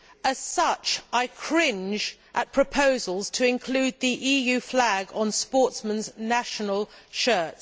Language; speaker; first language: English; native; English